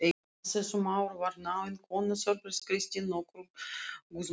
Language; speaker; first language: Icelandic; non-native, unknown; Russian